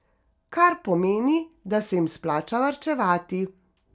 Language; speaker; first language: Slovenian; native; Slovenian